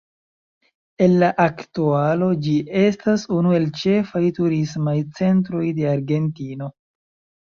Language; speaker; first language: Esperanto; non-native, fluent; Chinese